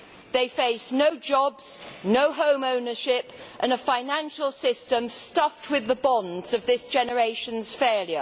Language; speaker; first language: English; native; English